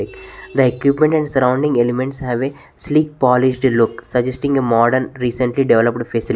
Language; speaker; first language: English; non-native, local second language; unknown